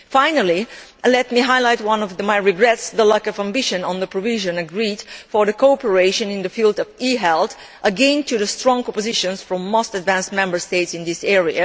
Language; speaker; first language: English; non-native, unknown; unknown